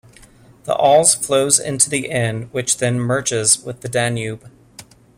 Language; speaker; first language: English; native; English